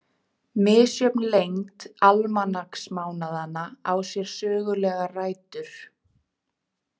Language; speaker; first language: Icelandic; native; Icelandic